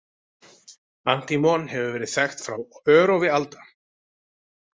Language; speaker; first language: Icelandic; native; Icelandic